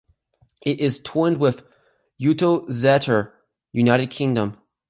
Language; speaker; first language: English; native; English